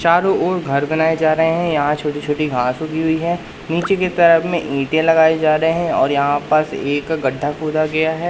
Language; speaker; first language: Hindi; native; Hindi